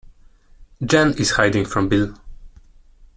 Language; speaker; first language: English; non-native, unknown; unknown